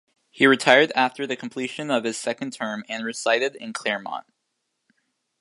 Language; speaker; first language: English; native; English